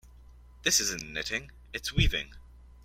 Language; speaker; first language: English; native; English